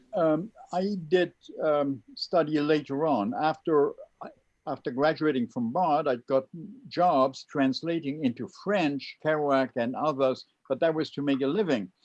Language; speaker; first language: English; non-native, fluent; Luxembourgish